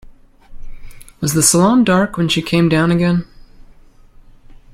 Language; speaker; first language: English; native; English